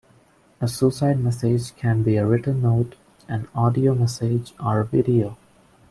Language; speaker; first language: English; non-native, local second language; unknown